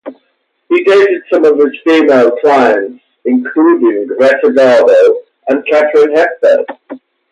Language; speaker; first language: English; native; English